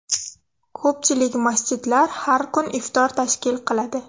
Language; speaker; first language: Uzbek; non-native, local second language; Russian